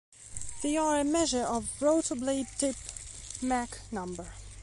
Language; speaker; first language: English; non-native, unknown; Belarusian